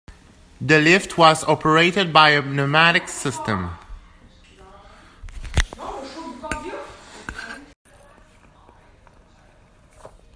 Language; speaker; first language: English; native; English